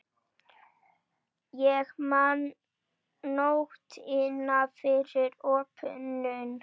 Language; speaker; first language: Icelandic; native; Icelandic